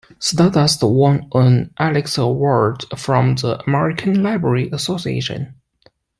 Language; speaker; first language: English; non-native, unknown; Chinese